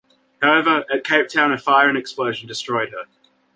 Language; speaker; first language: English; native; English